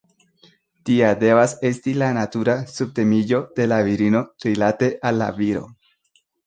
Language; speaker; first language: Esperanto; non-native, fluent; Spanish